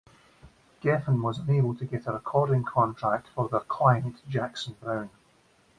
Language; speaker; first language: English; native; English